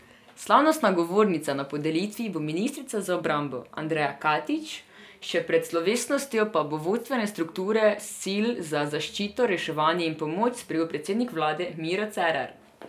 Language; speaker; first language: Slovenian; non-native, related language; Serbian